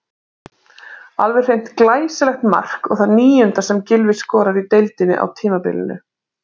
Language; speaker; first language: Icelandic; native; Icelandic